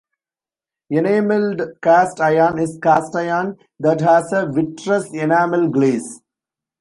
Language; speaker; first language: English; non-native, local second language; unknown